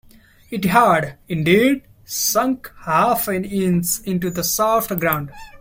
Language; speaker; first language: English; non-native, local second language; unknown